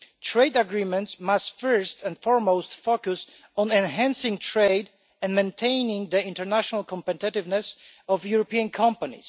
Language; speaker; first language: English; non-native, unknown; Polish